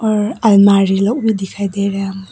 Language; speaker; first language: Hindi; non-native, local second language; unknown